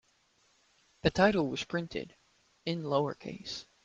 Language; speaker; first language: English; native; English